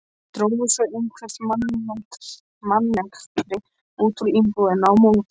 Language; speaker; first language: Icelandic; non-native, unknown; Polish